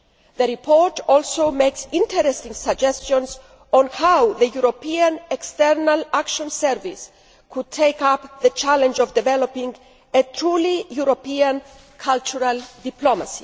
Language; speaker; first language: English; non-native, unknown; Greek